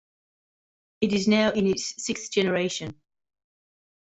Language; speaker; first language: English; native; English